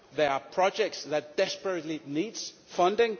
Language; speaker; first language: English; non-native, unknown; Danish